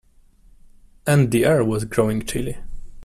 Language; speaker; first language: English; non-native, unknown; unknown